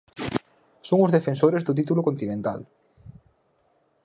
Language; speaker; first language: Galician; native; Galician